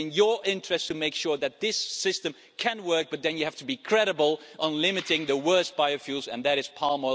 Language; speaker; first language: English; non-native, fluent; Dutch